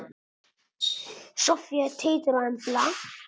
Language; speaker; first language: Icelandic; non-native, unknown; Italian